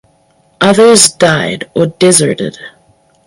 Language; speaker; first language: English; native; English